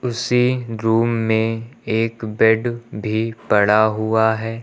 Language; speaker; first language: Hindi; native; Hindi